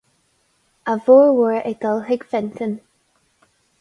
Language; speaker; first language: Irish; non-native, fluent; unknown